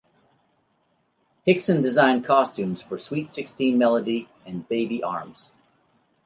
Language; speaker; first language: English; native; English